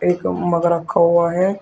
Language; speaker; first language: Hindi; native; Hindi